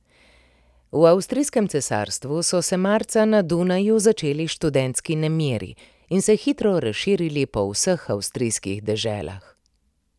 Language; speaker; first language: Slovenian; native; Slovenian